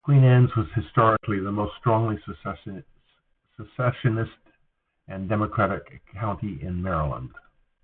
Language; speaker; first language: English; native; English